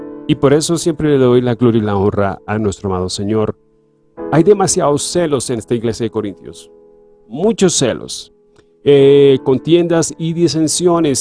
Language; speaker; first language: Spanish; native; Spanish